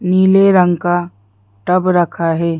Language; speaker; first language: Hindi; native; Hindi